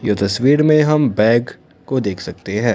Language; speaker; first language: Hindi; non-native, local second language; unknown